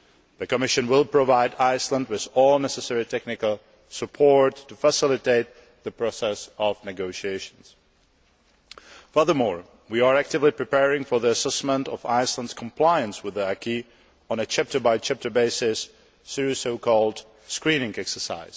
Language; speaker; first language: English; non-native, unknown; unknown